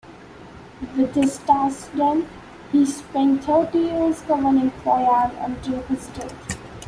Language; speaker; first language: English; non-native, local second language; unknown